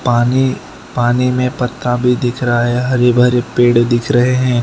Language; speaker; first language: Hindi; non-native, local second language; Gujarati